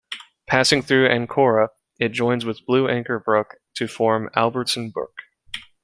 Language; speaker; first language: English; native; English